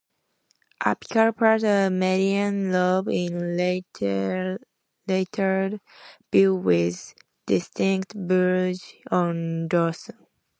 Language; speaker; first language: English; native; English